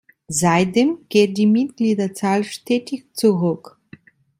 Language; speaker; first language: German; non-native, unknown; Italian